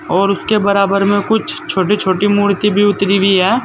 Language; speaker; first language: Hindi; native; Hindi